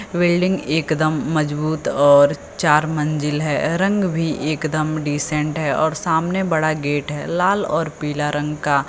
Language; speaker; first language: Hindi; native; Hindi